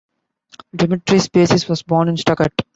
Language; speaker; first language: English; non-native, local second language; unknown